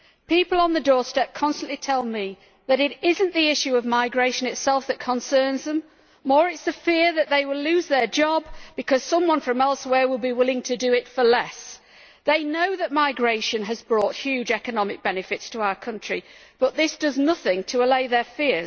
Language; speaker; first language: English; native; English